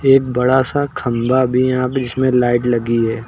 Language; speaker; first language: Hindi; native; Hindi